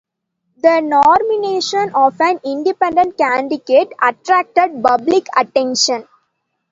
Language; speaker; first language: English; non-native, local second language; Tamil